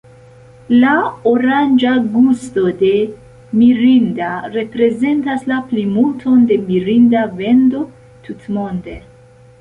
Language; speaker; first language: Esperanto; non-native, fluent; Central Kurdish